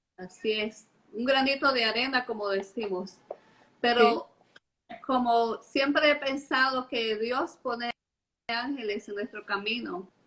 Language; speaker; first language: Spanish; native; Spanish